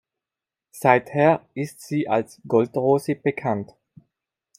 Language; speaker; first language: German; non-native, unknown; Italian